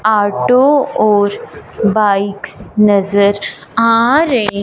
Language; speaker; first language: Hindi; non-native, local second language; Punjabi